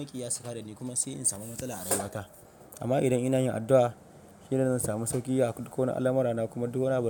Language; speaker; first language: Hausa; non-native, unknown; Yoruba